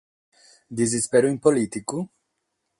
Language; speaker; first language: Sardinian; non-native, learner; Catalan